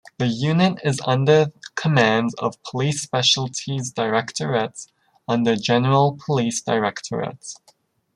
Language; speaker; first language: English; native; English